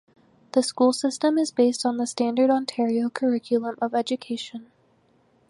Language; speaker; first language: English; native; English